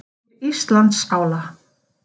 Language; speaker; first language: Icelandic; native; Icelandic